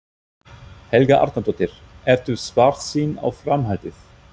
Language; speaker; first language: Icelandic; non-native, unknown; German